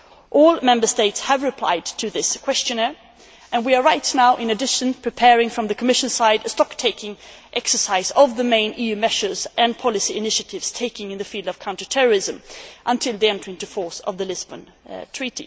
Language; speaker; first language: English; non-native, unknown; Swedish